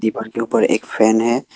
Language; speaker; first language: Hindi; non-native, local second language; Assamese